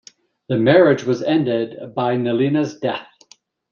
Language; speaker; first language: English; native; English